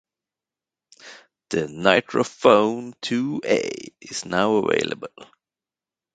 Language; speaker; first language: English; non-native, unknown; Swedish